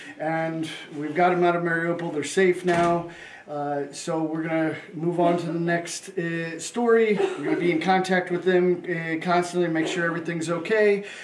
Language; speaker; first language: English; native; English